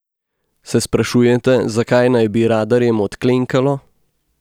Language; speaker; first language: Slovenian; native; Slovenian